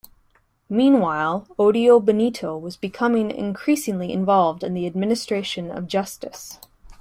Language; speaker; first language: English; native; English